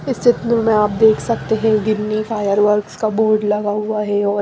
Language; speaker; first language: Hindi; non-native, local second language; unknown